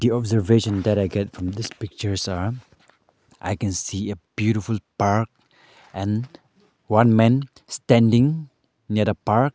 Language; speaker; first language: English; non-native, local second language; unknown